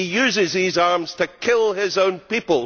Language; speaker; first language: English; native; English